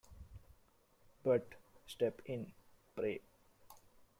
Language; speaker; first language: English; non-native, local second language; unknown